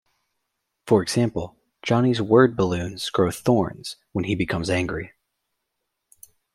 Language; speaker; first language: English; native; English